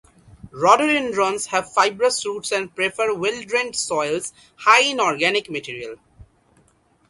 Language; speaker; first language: English; non-native, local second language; Bangla